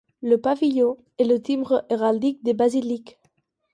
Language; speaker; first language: French; non-native, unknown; Catalan